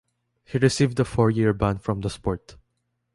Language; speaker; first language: English; non-native, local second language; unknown